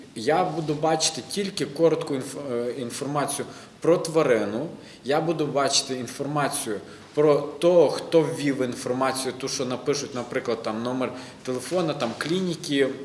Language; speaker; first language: Ukrainian; non-native, local second language; Russian